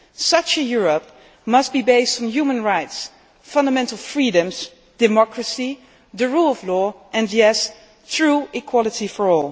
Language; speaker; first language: English; non-native, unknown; Dutch